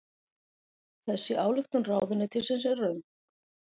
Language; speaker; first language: Icelandic; native; Icelandic